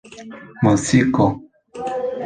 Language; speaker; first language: Esperanto; non-native, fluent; Spanish